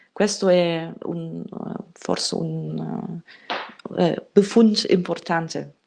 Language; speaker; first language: Italian; non-native, fluent; German